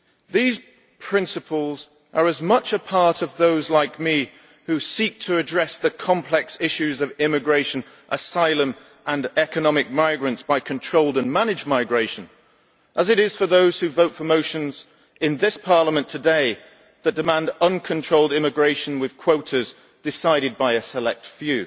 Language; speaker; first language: English; native; English